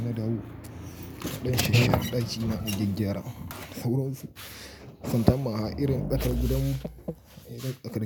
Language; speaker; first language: Hausa; native; Hausa